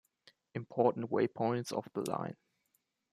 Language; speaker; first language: English; non-native, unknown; German